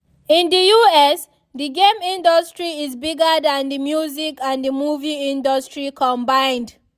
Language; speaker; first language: English; non-native, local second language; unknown